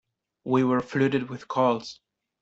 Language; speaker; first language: English; non-native, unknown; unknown